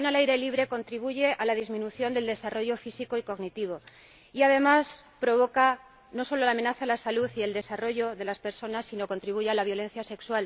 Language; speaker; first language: Spanish; native; Spanish